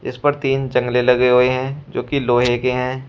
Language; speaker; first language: Hindi; native; Hindi